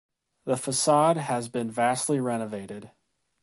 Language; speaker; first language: English; native; English